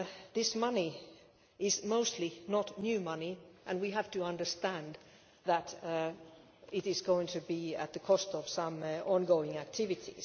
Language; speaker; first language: English; non-native, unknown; Finnish